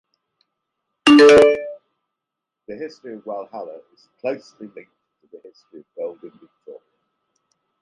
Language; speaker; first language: English; native; English